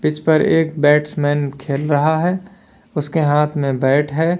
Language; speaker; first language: Hindi; native; Hindi